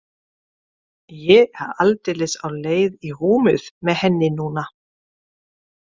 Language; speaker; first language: Icelandic; non-native, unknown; German